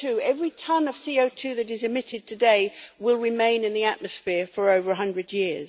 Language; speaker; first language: English; native; English